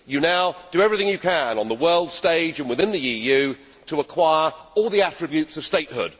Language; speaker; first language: English; native; English